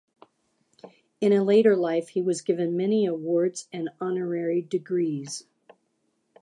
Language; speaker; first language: English; native; English